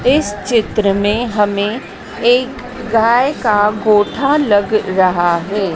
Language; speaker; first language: Hindi; native; Hindi